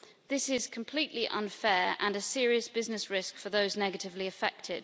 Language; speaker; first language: English; native; English